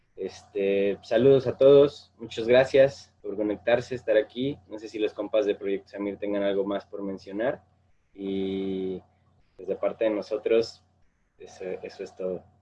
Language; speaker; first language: Spanish; native; Spanish